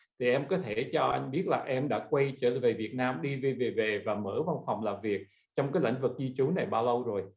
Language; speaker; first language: Vietnamese; native; Vietnamese